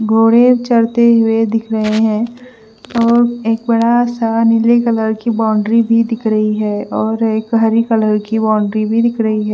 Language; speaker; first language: Hindi; non-native, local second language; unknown